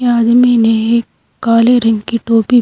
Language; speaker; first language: Hindi; native; Hindi